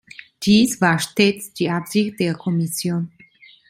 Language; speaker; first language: German; non-native, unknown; Italian